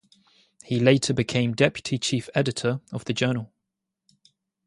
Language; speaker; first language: English; native; English